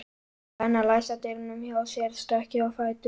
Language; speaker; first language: Icelandic; native; Icelandic